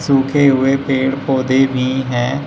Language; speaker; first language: Hindi; native; Hindi